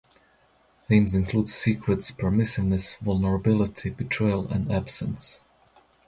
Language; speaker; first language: English; non-native, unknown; Croatian